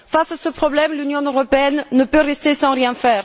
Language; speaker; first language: French; non-native, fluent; Bulgarian